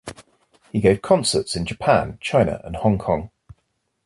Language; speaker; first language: English; native; English